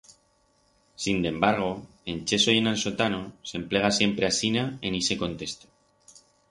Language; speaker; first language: Aragonese; non-native, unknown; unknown